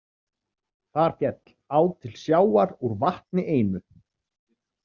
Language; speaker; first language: Icelandic; native; Icelandic